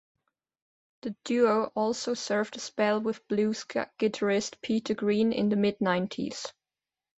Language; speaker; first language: English; non-native, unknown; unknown